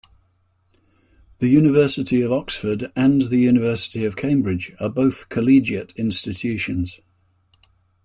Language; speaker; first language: English; native; English